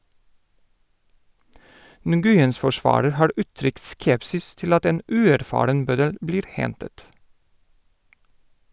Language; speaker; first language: Norwegian; non-native, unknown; Polish